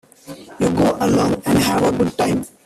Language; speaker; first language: English; non-native, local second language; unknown